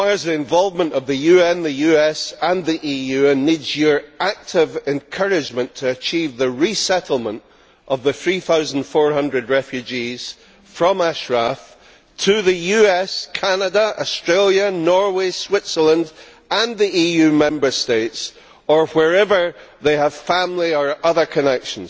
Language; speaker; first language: English; native; English